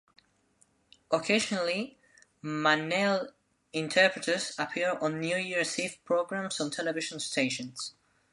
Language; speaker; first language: English; non-native, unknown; Spanish